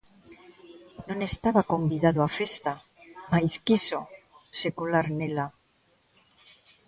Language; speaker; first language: Galician; non-native, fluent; Spanish